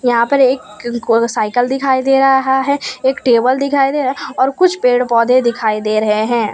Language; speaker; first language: Hindi; non-native, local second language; Gujarati